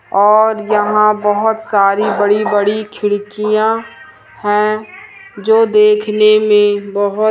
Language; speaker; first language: Hindi; native; Hindi